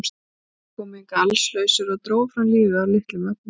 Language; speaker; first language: Icelandic; native; Icelandic